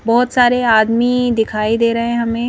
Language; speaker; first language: Hindi; native; Hindi